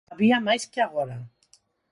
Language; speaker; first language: Galician; non-native, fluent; Spanish